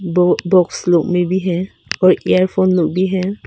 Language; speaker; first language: Hindi; non-native, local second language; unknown